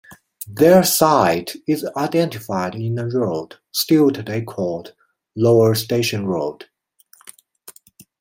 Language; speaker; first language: English; non-native, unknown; Chinese